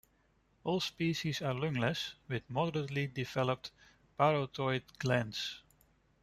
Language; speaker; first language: English; non-native, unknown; Dutch